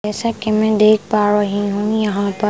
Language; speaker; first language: Hindi; non-native, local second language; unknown